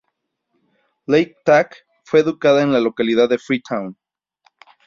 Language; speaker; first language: Spanish; native; Spanish